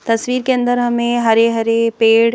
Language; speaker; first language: Hindi; native; Hindi